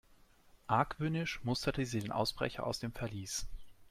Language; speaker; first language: German; native; German